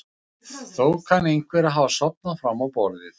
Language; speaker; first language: Icelandic; non-native, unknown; Russian